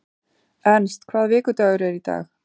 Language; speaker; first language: Icelandic; native; Icelandic